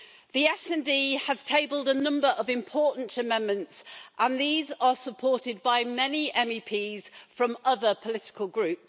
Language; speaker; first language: English; native; English